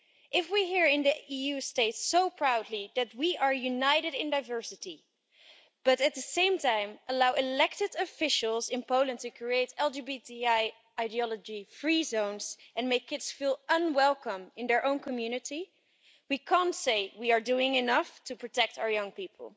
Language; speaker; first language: English; non-native, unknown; Dutch